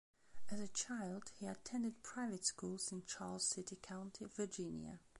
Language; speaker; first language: English; non-native, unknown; Belarusian